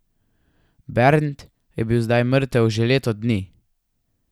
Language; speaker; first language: Slovenian; native; Slovenian